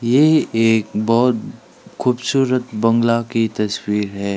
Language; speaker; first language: Hindi; non-native, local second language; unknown